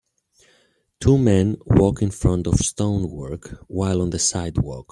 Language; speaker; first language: English; native; English